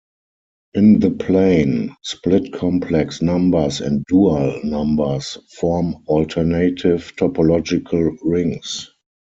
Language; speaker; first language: English; non-native, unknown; German